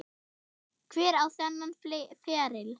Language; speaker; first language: Icelandic; non-native, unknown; German